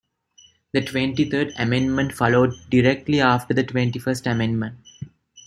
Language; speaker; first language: English; non-native, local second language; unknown